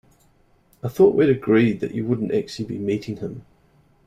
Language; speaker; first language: English; native; English